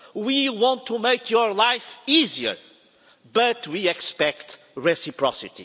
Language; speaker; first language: English; non-native, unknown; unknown